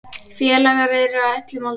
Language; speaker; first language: Icelandic; native; Icelandic